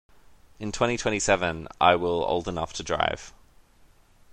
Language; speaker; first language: English; native; English